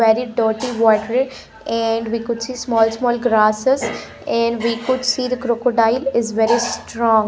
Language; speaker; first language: English; non-native, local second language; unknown